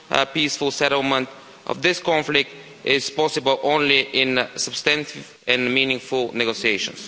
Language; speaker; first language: English; non-native, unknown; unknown